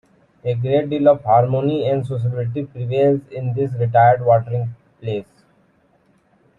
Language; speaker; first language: English; non-native, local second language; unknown